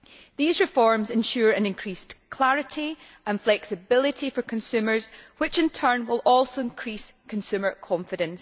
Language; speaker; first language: English; native; English